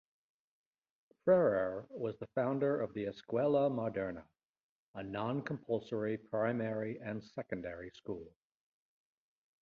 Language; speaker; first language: English; native; English